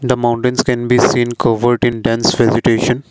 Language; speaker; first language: English; non-native, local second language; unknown